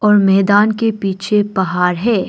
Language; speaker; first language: Hindi; non-native, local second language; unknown